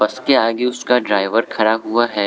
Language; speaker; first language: Hindi; non-native, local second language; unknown